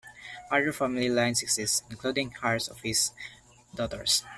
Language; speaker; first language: English; non-native, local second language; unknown